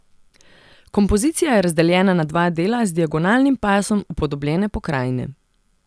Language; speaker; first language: Slovenian; non-native, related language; Serbian